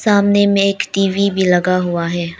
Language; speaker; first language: Hindi; early bilingual, other home language; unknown